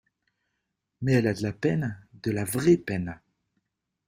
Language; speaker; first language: French; native; French